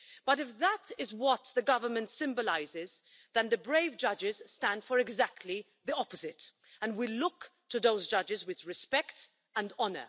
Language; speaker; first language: English; non-native, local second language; Maltese